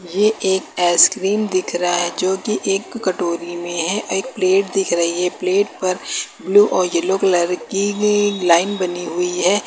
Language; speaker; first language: Hindi; native; Hindi